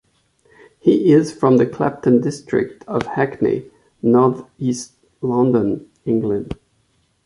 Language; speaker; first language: English; non-native, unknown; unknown